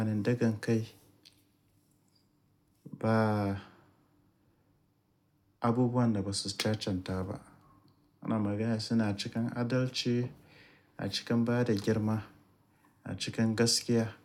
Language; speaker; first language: Hausa; native; Hausa